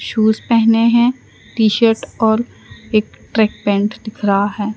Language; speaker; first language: Hindi; non-native, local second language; Gujarati